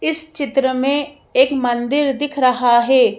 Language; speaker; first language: Hindi; native; Hindi